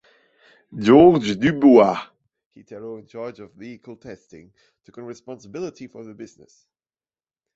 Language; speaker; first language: English; non-native, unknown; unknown